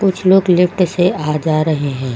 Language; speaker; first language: Hindi; native; Hindi